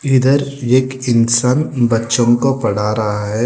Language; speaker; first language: Hindi; non-native, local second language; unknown